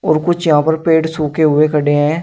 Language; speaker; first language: Hindi; native; Hindi